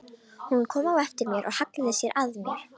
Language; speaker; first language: Icelandic; non-native, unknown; Romanian